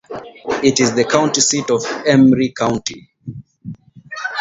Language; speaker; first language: English; non-native, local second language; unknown